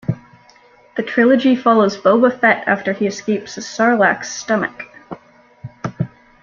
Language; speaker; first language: English; native; English